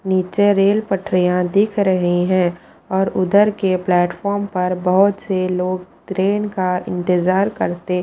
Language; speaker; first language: Hindi; non-native, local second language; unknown